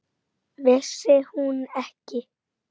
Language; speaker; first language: Icelandic; native; Icelandic